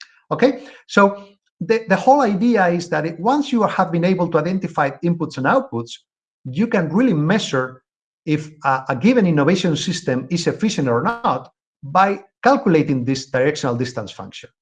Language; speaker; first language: English; non-native, fluent; Spanish